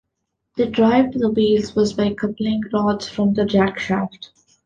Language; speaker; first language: English; non-native, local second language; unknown